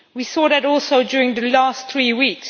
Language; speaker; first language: English; non-native, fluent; Dutch